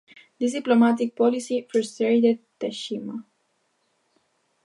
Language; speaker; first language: English; non-native, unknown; Galician